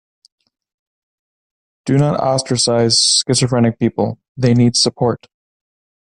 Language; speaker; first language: English; native; English